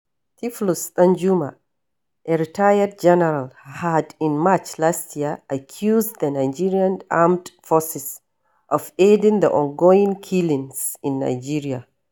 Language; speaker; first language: English; non-native, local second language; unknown